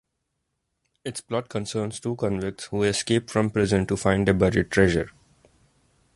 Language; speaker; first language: English; non-native, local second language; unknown